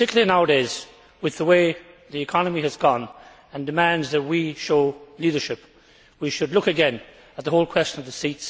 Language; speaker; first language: English; native; English